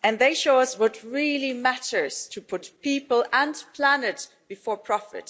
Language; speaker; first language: English; non-native, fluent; German